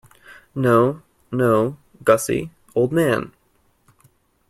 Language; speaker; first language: English; native; English